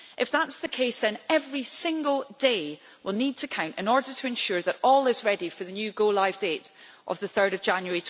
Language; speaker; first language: English; native; English